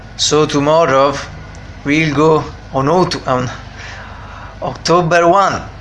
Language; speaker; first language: English; non-native, fluent; Italian